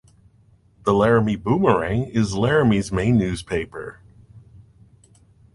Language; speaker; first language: English; native; English